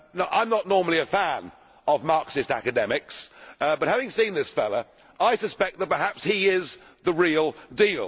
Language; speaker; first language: English; native; English